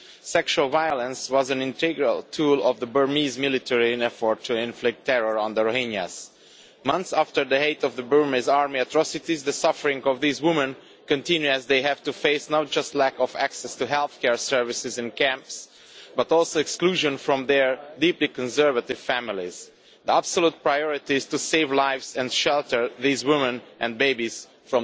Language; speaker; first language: English; non-native, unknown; Romanian